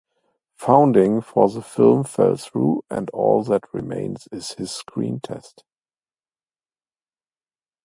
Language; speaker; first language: English; non-native, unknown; German